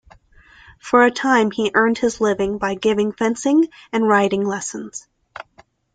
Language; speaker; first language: English; native; English